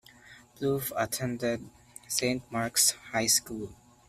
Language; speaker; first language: English; non-native, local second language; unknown